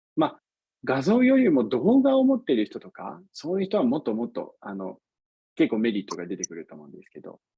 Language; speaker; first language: Japanese; non-native, fluent; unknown